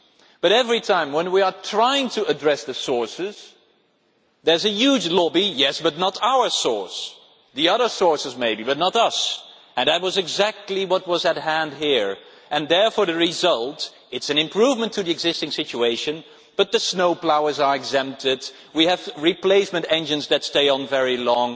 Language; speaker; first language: English; non-native, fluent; Dutch